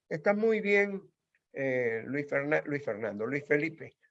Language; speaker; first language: Spanish; native; Spanish